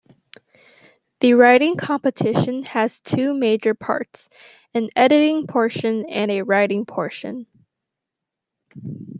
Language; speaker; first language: English; native; English